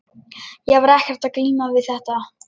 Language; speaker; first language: Icelandic; non-native, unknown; Lithuanian